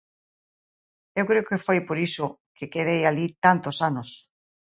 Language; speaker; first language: Galician; native; Galician